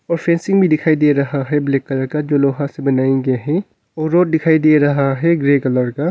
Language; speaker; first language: Hindi; non-native, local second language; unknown